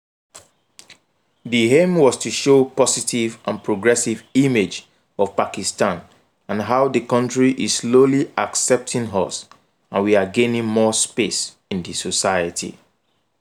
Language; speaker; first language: English; non-native, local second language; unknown